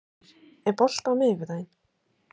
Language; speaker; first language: Icelandic; native; Icelandic